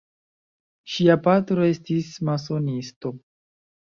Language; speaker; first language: Esperanto; non-native, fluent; Chinese